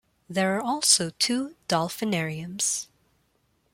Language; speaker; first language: English; non-native, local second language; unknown